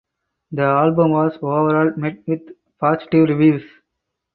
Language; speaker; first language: English; non-native, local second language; Tamil